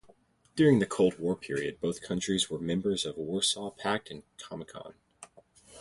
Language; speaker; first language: English; native; English